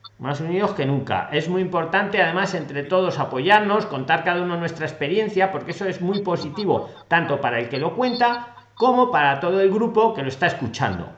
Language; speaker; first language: Spanish; native; Spanish